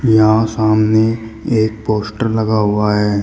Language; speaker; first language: Hindi; native; Hindi